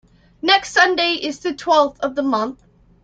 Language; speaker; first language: English; native; English